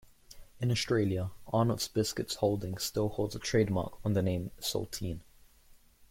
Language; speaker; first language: English; native; English